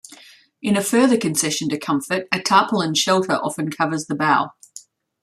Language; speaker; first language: English; native; English